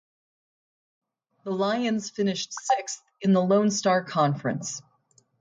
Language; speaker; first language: English; native; English